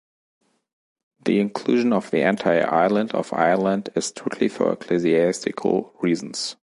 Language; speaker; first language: English; non-native, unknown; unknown